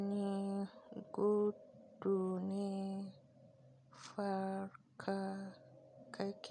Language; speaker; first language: Hausa; native; Hausa